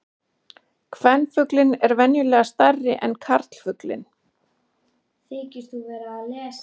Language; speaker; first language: Icelandic; native; Icelandic